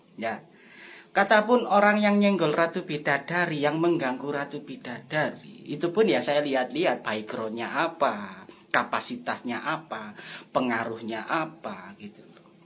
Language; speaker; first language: Indonesian; non-native, local second language; Javanese